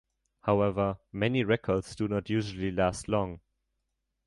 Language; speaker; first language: English; non-native, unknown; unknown